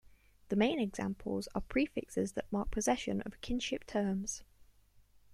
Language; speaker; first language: English; native; English